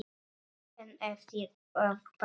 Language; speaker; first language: Icelandic; non-native, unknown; Polish